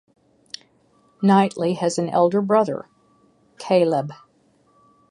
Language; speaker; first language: English; native; English